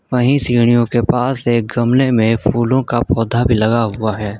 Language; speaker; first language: Hindi; native; Hindi